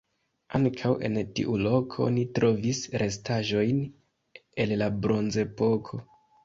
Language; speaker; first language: Esperanto; non-native, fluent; Kinyarwanda